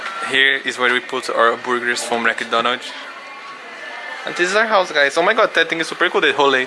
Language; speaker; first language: English; non-native, fluent; Portuguese